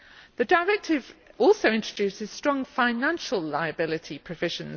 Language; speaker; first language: English; native; English